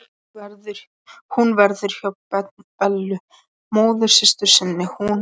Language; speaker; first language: Icelandic; non-native, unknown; Polish